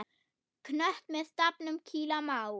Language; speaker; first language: Icelandic; non-native, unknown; German